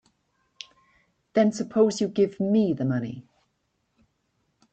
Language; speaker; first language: English; native; English